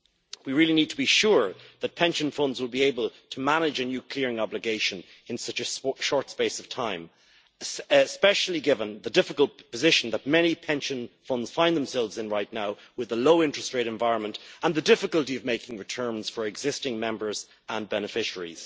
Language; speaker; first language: English; native; English